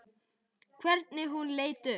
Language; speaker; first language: Icelandic; native; Icelandic